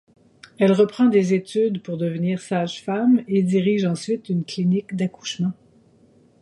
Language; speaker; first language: French; native; French